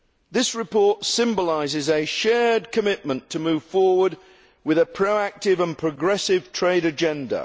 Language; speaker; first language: English; native; English